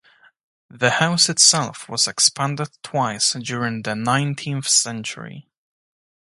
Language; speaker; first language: English; native; English